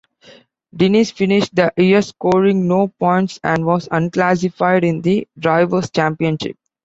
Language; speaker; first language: English; non-native, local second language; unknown